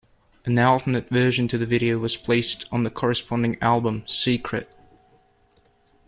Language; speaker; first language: English; native; English